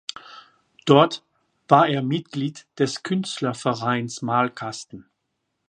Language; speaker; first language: German; non-native, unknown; French